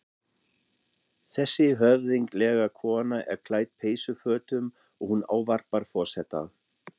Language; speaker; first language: Icelandic; non-native, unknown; German